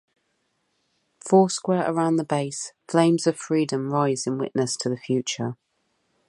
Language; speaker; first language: English; native; English